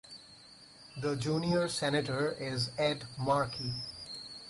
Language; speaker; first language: English; non-native, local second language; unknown